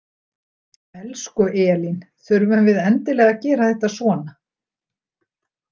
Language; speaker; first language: Icelandic; native; Icelandic